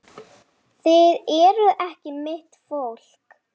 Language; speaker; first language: Icelandic; non-native, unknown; Lithuanian